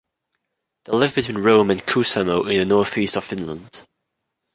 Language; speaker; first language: English; non-native, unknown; French